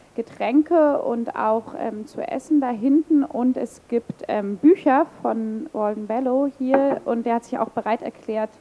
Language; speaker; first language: German; native; German